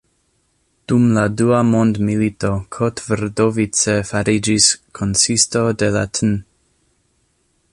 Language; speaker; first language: Esperanto; non-native, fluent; English